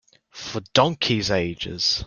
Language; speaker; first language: English; native; English